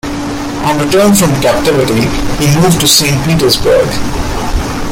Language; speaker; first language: English; non-native, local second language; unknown